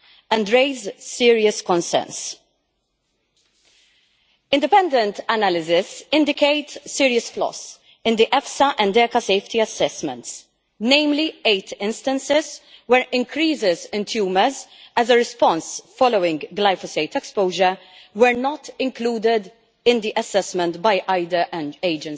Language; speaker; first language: English; non-native, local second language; Maltese